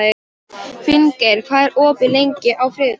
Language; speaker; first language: Icelandic; non-native, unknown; Polish